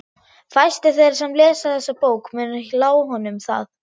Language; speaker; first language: Icelandic; non-native, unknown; German